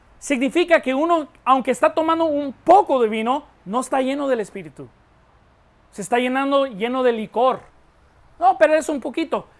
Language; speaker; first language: Spanish; non-native, fluent; English